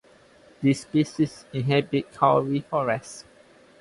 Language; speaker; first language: English; non-native, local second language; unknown